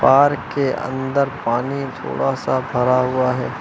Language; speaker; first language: Hindi; native; Hindi